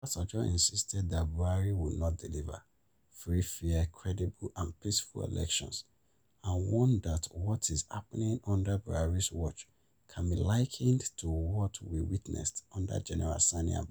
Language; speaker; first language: English; non-native, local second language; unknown